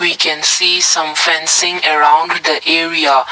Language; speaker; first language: English; non-native, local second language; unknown